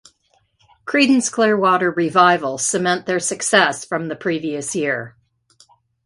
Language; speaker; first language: English; native; English